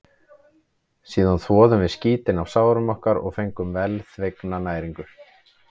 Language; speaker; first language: Icelandic; native; Icelandic